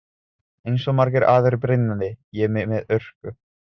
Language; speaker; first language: Icelandic; non-native, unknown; Italian